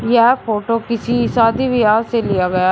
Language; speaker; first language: Hindi; native; Hindi